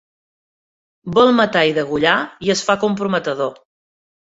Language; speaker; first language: Catalan; native; Catalan